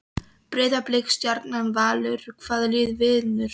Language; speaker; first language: Icelandic; non-native, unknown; Polish